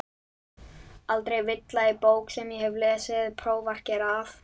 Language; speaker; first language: Icelandic; native; Icelandic